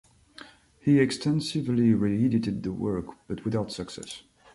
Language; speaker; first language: English; non-native, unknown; French